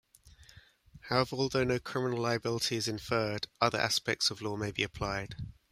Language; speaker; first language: English; native; English